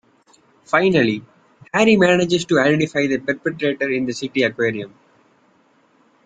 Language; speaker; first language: English; non-native, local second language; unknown